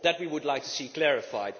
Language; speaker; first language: English; non-native, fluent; Dutch